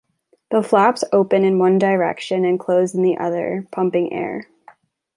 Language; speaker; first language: English; native; English